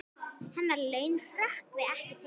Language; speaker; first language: Icelandic; native; Icelandic